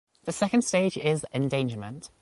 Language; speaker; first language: English; native; English